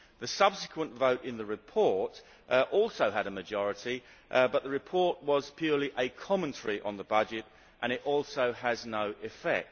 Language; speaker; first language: English; native; English